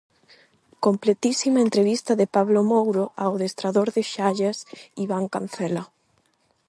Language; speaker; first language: Galician; non-native, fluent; Spanish